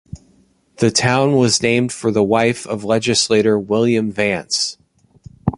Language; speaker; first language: English; native; English